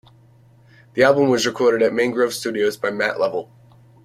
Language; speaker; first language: English; native; English